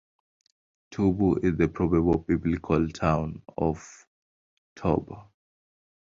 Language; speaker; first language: English; non-native, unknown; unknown